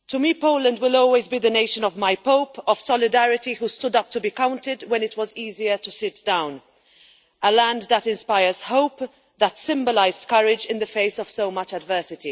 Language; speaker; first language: English; non-native, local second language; Maltese